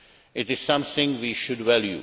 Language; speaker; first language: English; non-native, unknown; Czech